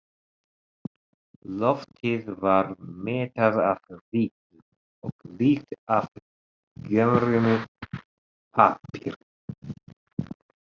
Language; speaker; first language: Icelandic; non-native, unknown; Japanese